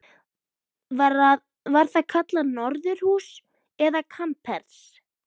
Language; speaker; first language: Icelandic; native; Icelandic